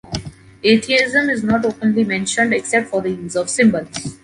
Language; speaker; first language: English; non-native, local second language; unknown